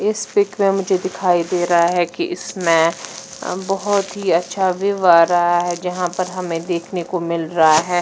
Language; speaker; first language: Hindi; non-native, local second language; Punjabi